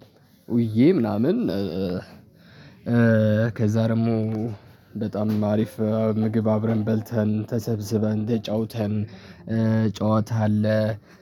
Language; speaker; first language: Amharic; non-native, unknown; Tigrinya